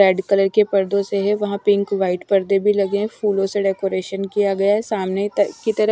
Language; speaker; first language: Hindi; non-native, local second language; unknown